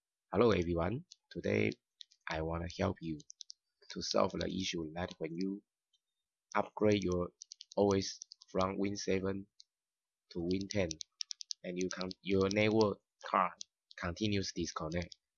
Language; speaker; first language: English; non-native, learner; Chinese